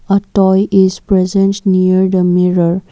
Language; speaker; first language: English; non-native, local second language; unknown